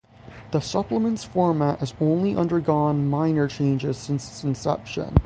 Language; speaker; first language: English; native; English